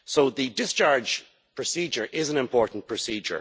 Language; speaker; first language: English; native; English